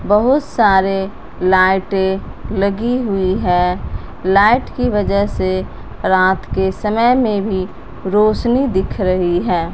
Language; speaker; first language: Hindi; non-native, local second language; Punjabi